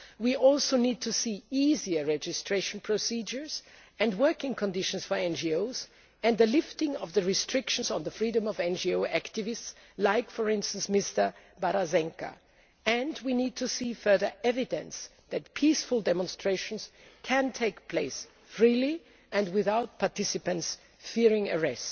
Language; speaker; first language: English; non-native, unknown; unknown